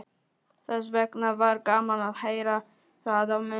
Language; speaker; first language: Icelandic; non-native, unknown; Polish